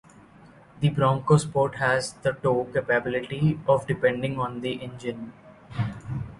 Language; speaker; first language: English; non-native, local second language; Odia